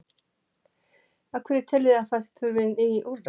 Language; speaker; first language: Icelandic; native; Icelandic